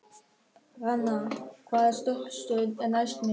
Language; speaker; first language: Icelandic; non-native, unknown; German